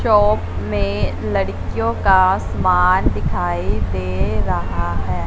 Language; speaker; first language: Hindi; non-native, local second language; Punjabi